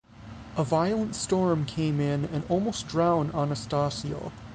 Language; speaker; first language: English; native; English